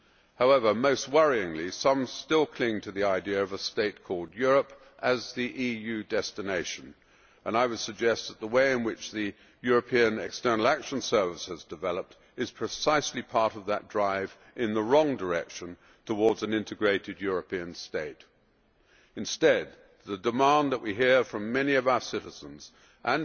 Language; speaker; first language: English; native; English